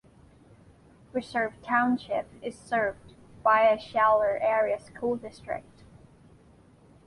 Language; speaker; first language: English; non-native, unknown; Thai